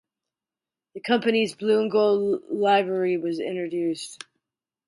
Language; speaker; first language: English; native; English